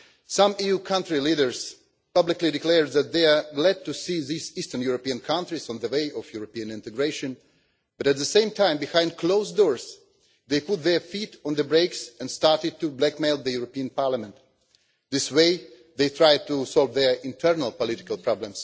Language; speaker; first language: English; non-native, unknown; Russian